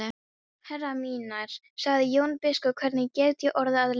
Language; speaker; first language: Icelandic; non-native, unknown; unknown